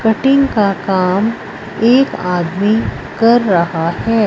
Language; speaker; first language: Hindi; non-native, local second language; Punjabi